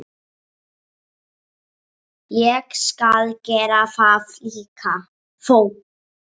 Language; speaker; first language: Icelandic; non-native, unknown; English